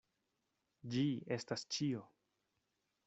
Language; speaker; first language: Esperanto; non-native, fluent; Spanish